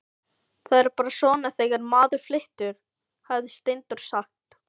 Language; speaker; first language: Icelandic; non-native, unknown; Filipino